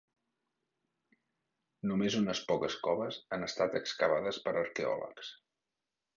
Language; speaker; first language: Catalan; native; Catalan